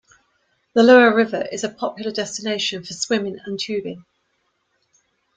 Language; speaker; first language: English; native; English